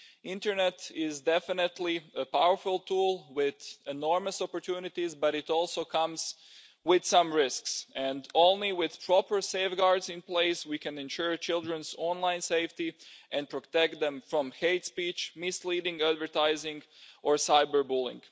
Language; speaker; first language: English; non-native, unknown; Croatian